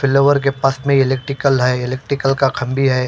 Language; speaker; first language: Hindi; non-native, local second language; Punjabi